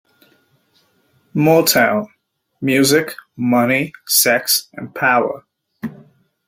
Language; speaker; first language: English; native; English